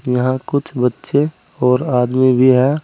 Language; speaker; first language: Hindi; native; Hindi